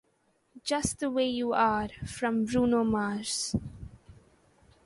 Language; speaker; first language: English; non-native, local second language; Malayalam